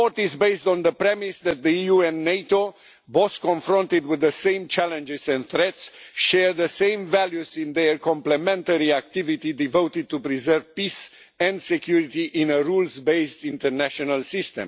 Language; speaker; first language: English; non-native, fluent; Romanian